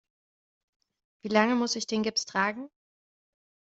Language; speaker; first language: German; native; German